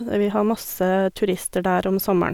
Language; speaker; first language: Norwegian; native; Norwegian